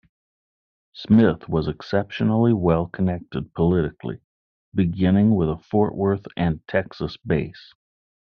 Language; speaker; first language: English; native; English